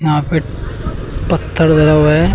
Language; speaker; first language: Hindi; native; Hindi